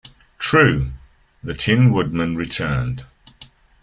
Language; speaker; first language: English; native; English